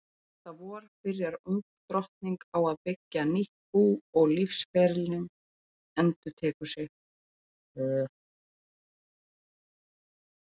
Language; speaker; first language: Icelandic; native; Icelandic